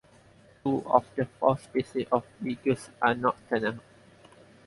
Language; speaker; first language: English; non-native, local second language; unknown